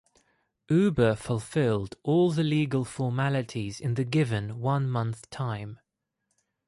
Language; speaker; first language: English; non-native, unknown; Greek